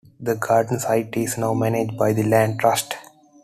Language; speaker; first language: English; non-native, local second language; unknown